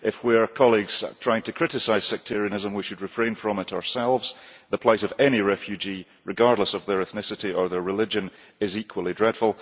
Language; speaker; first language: English; early bilingual, heritage; English